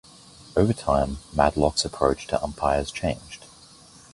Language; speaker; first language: English; native; English